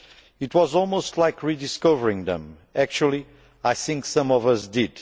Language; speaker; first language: English; non-native, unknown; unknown